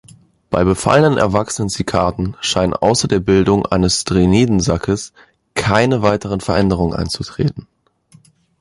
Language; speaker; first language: German; native; German